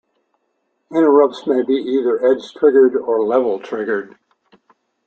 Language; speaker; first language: English; native; English